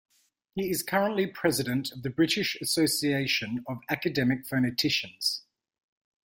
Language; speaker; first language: English; native; English